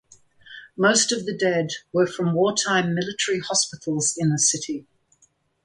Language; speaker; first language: English; native; English